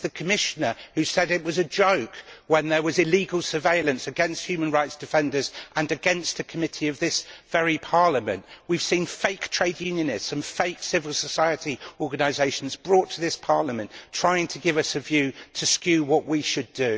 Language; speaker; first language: English; native; English